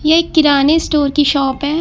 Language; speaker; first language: Hindi; native; Hindi